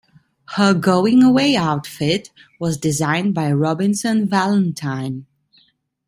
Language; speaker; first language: English; non-native, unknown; Italian